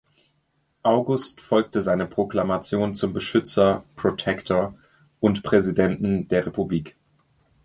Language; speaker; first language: German; native; German